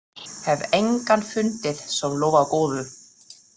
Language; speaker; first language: Icelandic; non-native, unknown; German